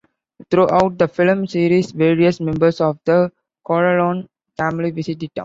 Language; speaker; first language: English; non-native, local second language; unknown